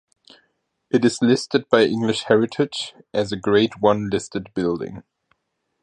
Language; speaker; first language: English; non-native, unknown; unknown